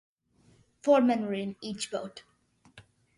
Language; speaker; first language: English; early bilingual, other home language; Malayalam